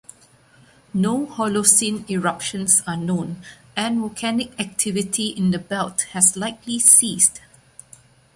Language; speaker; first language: English; non-native, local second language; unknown